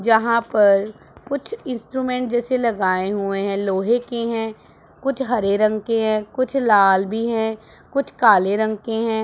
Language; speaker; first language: Hindi; non-native, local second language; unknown